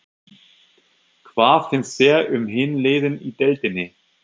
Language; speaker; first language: Icelandic; non-native, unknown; German